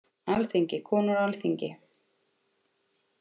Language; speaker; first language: Icelandic; native; Icelandic